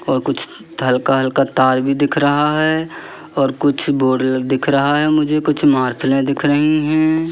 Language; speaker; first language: Hindi; native; Hindi